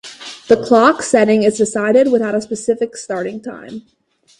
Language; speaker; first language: English; native; English